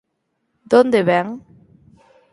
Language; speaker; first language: Galician; native; Galician